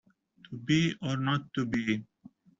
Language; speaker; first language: English; native; English